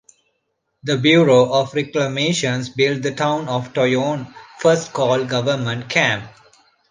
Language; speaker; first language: English; non-native, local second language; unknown